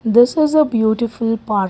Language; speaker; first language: English; non-native, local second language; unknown